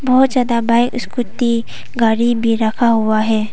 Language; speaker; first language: Hindi; non-native, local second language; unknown